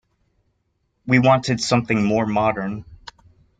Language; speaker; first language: English; native; English